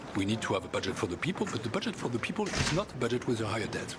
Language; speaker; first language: English; non-native, fluent; French